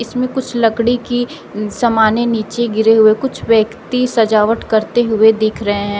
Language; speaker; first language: Hindi; native; Hindi